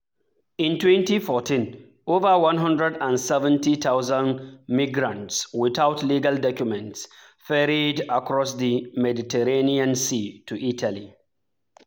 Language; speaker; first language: English; non-native, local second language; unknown